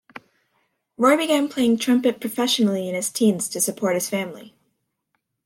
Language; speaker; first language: English; native; English